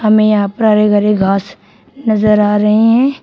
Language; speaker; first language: Hindi; native; Hindi